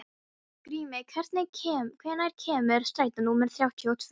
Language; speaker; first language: Icelandic; non-native, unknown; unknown